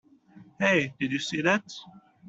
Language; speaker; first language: English; native; English